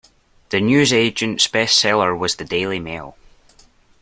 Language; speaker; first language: English; native; English